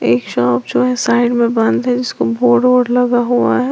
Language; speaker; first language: Hindi; native; Hindi